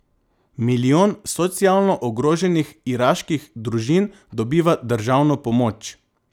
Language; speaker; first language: Slovenian; non-native, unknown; Macedonian